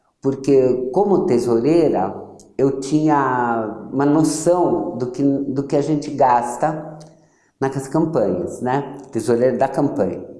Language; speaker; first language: Portuguese; early bilingual, other home language; Yiddish